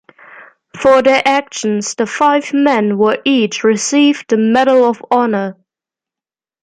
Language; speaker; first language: English; non-native, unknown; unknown